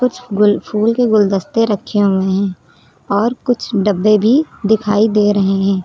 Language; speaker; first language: Hindi; native; Hindi